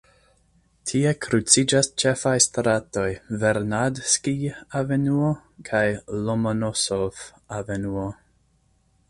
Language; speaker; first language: Esperanto; non-native, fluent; English